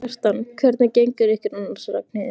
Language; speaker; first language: Icelandic; native; Icelandic